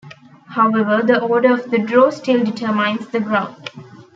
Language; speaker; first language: English; non-native, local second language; Tamil